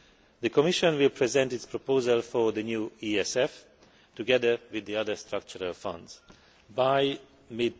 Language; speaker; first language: English; non-native, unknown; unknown